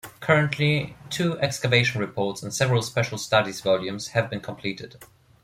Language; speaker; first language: English; non-native, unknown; German